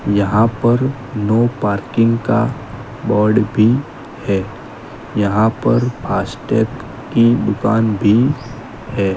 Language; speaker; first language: Hindi; non-native, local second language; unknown